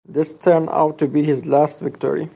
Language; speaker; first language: English; non-native, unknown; Persian